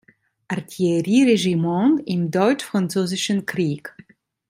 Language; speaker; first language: German; non-native, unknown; Italian